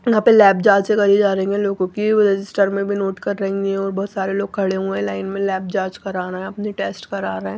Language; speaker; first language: Hindi; non-native, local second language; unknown